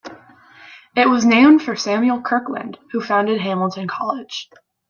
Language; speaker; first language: English; native; English